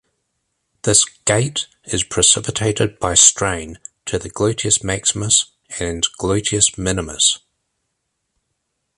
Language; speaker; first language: English; native; English